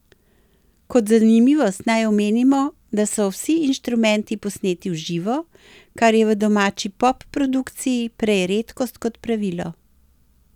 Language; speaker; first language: Slovenian; native; Slovenian